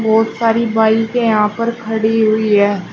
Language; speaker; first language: Hindi; native; Hindi